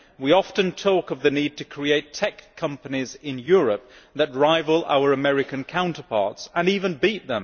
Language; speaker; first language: English; native; English